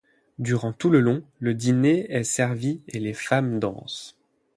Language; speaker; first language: French; native; French